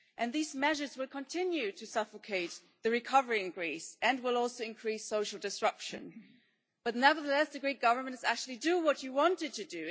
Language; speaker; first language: English; non-native, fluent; German